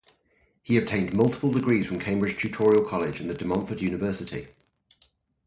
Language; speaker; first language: English; native; English